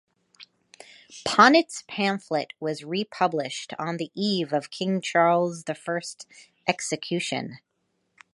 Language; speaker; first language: English; native; English